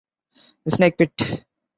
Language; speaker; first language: English; non-native, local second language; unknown